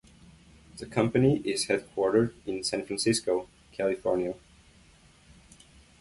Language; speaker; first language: English; native; English